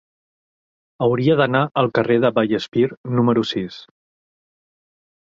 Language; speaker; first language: Catalan; native; Catalan